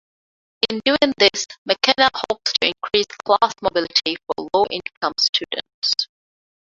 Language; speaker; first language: English; non-native, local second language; Divehi